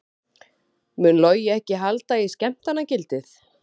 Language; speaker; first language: Icelandic; native; Icelandic